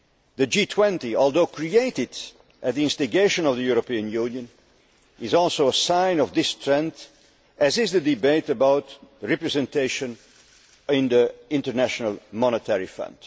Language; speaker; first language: English; non-native, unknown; Dutch